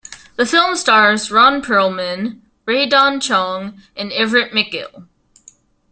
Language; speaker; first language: English; native; English